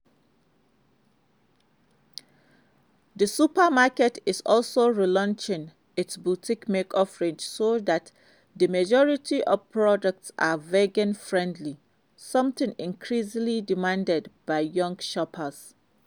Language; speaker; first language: English; non-native, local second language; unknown